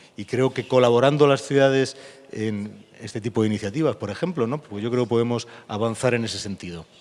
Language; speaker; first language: Spanish; native; Spanish